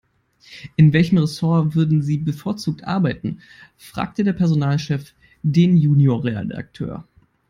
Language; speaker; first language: English; non-native, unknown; German